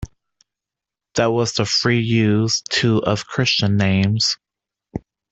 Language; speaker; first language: English; native; English